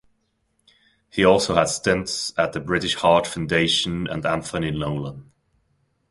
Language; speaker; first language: English; non-native, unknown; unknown